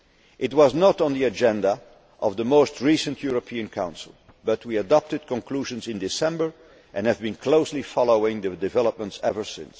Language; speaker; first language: English; non-native, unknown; Dutch